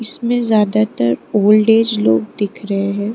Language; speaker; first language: Hindi; non-native, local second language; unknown